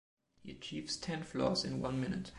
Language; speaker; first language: English; non-native, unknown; German